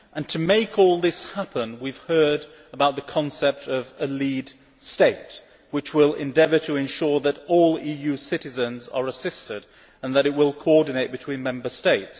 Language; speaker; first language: English; native; English